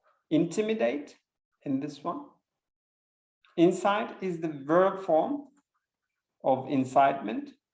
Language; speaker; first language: English; non-native, fluent; Turkish